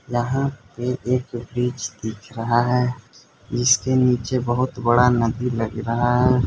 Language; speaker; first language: Hindi; non-native, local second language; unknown